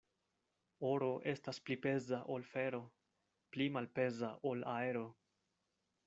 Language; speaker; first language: Esperanto; non-native, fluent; Spanish